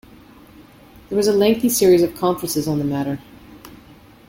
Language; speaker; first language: English; native; English